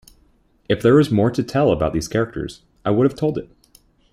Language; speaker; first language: English; native; English